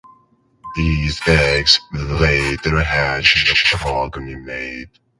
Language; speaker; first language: English; non-native, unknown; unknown